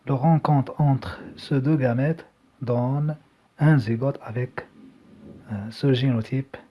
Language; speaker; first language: French; non-native, local second language; Arabic